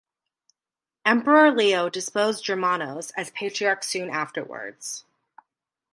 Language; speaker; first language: English; native; English